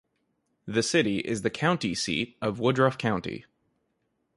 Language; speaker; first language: English; native; English